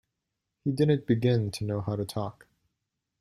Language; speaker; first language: English; native; English